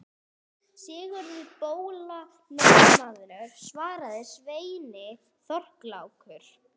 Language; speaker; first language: Icelandic; non-native, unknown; English